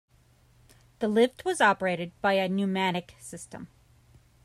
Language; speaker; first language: English; native; English